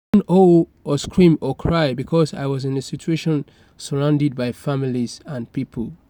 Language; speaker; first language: English; non-native, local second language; Yoruba